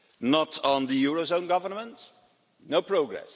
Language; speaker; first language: English; non-native, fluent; Dutch